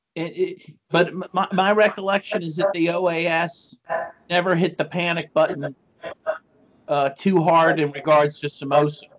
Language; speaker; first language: English; native; English